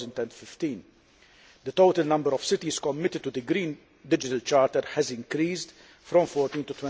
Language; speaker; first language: English; non-native, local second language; Maltese